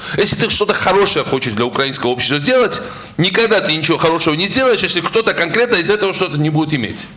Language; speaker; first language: Russian; non-native, local second language; Georgian